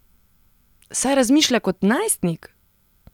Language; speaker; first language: Slovenian; non-native, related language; Serbian